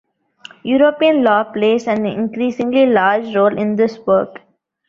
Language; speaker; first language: English; non-native, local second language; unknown